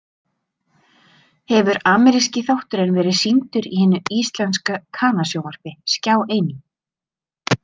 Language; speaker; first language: Icelandic; native; Icelandic